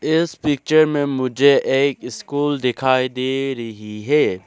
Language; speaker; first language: Hindi; non-native, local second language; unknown